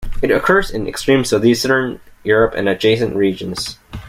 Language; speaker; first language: English; native; English